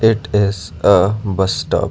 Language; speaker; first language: English; non-native, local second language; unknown